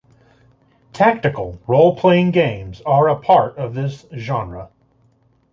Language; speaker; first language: English; native; English